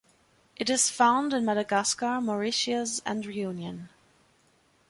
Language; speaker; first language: English; non-native, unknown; German